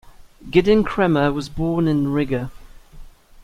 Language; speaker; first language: English; native; English